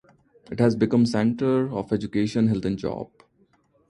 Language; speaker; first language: English; non-native, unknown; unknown